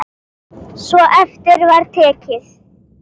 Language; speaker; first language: Icelandic; native; Icelandic